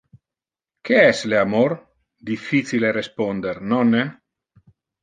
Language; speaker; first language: Interlingua; non-native, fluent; Italian